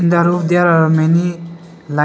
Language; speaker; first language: English; non-native, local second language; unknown